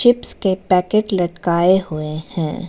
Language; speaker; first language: Hindi; non-native, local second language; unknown